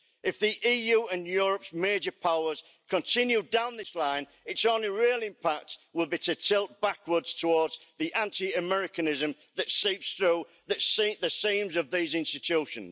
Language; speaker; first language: English; native; English